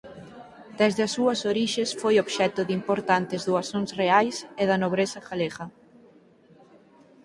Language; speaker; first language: Galician; native; Galician